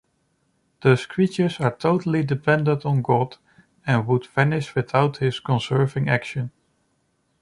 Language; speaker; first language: English; non-native, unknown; Dutch